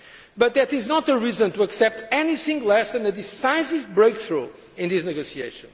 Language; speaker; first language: English; non-native, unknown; Portuguese